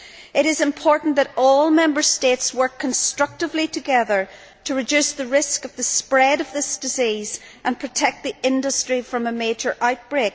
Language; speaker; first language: English; native; English